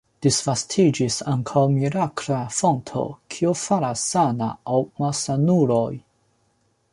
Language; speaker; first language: Esperanto; non-native, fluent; Chinese